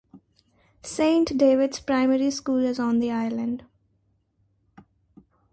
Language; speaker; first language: English; non-native, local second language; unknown